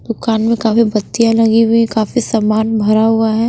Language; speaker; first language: Hindi; non-native, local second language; Punjabi